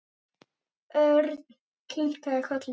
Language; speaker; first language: Icelandic; native; Icelandic